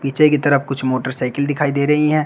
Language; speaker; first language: Hindi; native; Hindi